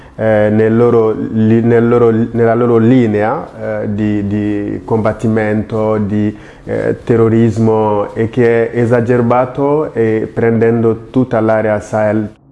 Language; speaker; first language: Italian; non-native, fluent; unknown